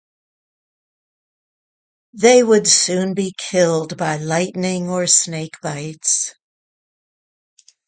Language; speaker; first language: English; native; English